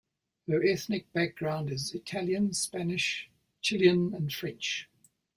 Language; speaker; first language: English; native; English